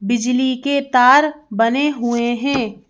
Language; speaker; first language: Hindi; native; Hindi